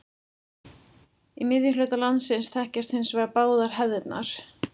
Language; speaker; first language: Icelandic; native; Icelandic